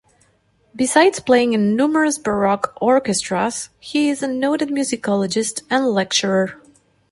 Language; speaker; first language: English; non-native, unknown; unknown